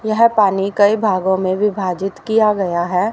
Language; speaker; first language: Hindi; native; Hindi